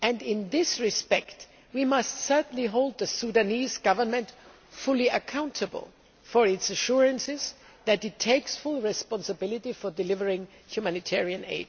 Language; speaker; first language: English; non-native, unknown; German